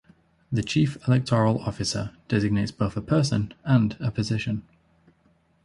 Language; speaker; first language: English; native; English